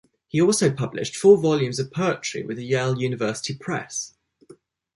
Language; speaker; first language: English; native; English